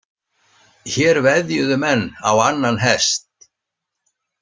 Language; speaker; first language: Icelandic; native; Icelandic